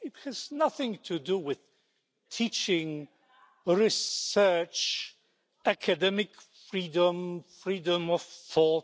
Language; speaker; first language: English; non-native, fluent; Polish